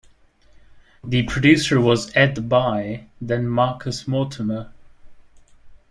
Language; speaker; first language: English; native; English